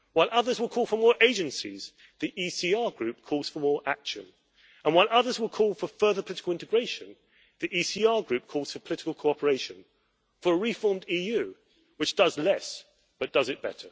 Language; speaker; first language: English; native; English